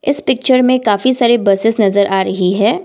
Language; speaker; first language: Hindi; non-native, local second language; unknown